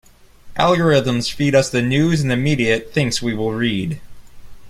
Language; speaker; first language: English; native; English